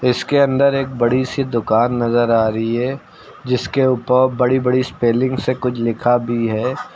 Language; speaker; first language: Hindi; native; Hindi